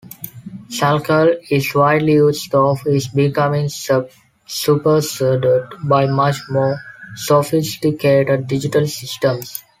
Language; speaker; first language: English; non-native, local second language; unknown